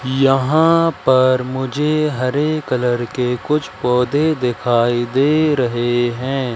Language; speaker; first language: Hindi; native; Hindi